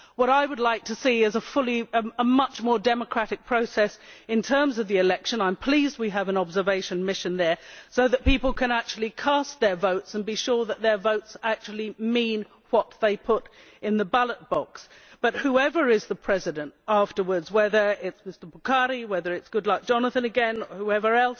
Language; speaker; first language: English; native; English